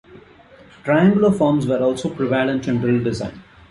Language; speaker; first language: English; non-native, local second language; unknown